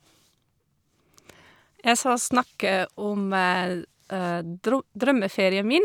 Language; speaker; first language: Norwegian; non-native, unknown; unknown